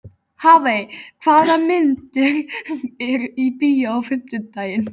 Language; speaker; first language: Icelandic; native; Icelandic